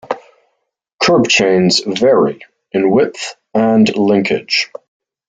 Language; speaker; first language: English; native; English